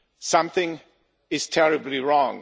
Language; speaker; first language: English; non-native, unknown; German